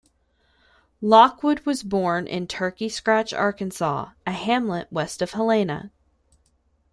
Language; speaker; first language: English; native; English